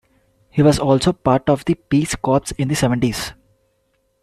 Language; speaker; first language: English; non-native, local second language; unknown